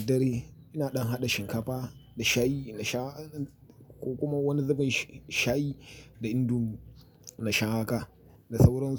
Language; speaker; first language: Hausa; native; Hausa